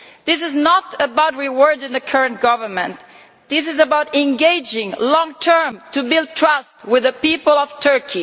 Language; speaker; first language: English; non-native, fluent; Italian